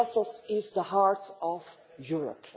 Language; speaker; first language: English; non-native, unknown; Dutch